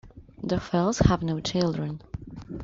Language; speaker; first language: English; non-native, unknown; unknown